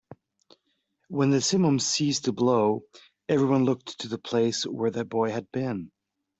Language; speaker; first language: English; native; English